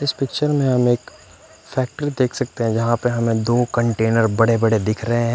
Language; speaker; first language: Hindi; non-native, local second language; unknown